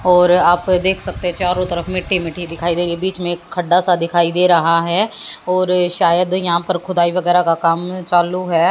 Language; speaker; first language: Hindi; native; Hindi